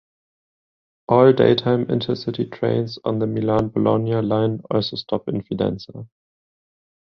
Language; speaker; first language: English; non-native, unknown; German